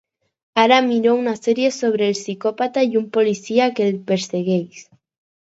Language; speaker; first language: Catalan; non-native, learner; Spanish